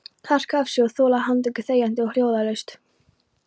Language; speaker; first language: Icelandic; non-native, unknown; Polish